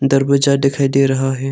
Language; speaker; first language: Hindi; non-native, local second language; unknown